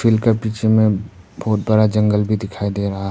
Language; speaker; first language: Hindi; non-native, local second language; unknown